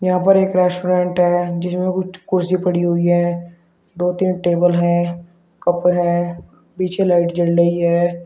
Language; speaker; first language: Hindi; native; Hindi